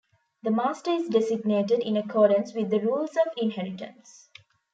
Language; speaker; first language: English; non-native, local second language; Tamil